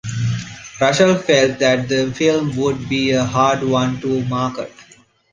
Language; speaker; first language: English; non-native, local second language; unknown